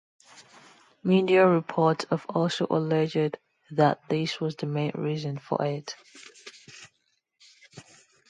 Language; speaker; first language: English; non-native, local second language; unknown